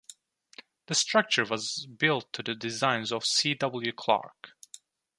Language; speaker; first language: English; non-native, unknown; Turkish